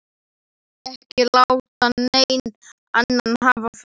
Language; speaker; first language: Icelandic; non-native, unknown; Slovak